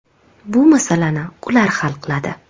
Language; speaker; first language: Uzbek; native; Uzbek